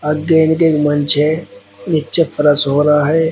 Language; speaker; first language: Hindi; native; Hindi